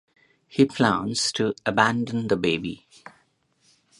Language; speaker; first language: English; non-native, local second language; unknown